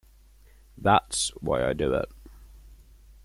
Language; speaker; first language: English; native; English